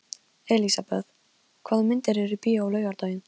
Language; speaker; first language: Icelandic; non-native, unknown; Polish